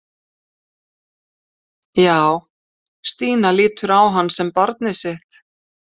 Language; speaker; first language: Icelandic; native; Icelandic